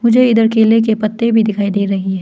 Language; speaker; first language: Hindi; non-native, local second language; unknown